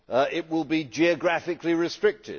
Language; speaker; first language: English; native; English